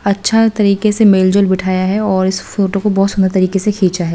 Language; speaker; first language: Hindi; native; Hindi